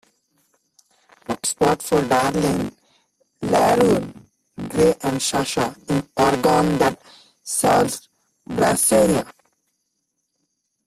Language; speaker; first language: English; non-native, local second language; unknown